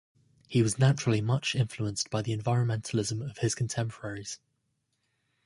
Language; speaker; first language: English; native; English